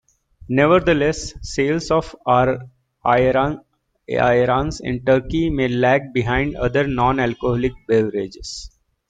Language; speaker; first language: English; native; English